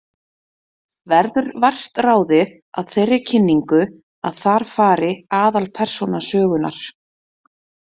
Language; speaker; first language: Icelandic; native; Icelandic